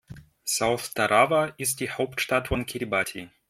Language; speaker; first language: German; non-native, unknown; Russian